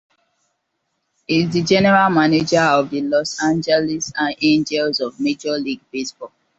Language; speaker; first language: English; non-native, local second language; Hausa